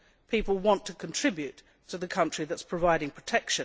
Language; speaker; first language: English; native; English